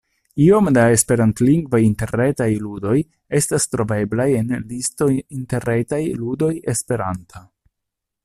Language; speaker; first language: Esperanto; non-native, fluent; Italian